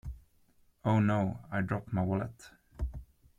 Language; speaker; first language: English; non-native, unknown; Swedish